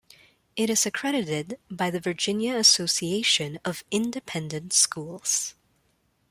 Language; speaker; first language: English; non-native, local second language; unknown